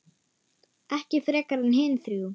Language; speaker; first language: Icelandic; non-native, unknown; German